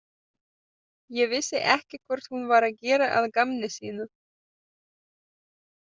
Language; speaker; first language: Icelandic; non-native, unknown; Lithuanian